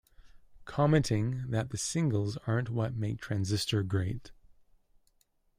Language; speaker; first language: English; native; English